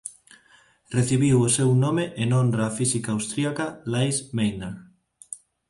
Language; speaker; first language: Galician; non-native, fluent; Spanish